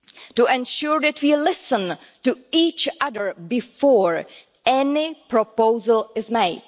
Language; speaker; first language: English; non-native, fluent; Czech